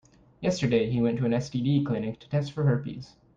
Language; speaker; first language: English; native; English